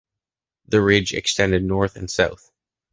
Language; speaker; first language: English; native; English